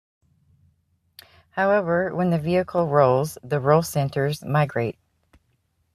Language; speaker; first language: English; native; English